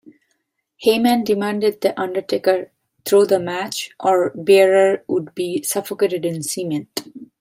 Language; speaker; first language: English; non-native, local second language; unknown